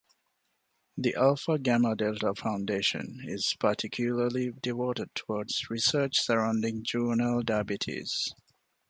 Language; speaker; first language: English; non-native, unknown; Divehi